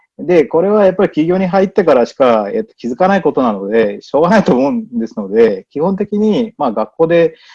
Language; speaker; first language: Japanese; non-native, fluent; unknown